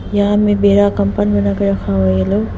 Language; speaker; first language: Hindi; non-native, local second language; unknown